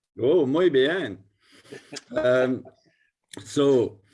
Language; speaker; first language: Spanish; non-native, learner; English